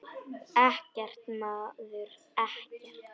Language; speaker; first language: Icelandic; non-native, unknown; Polish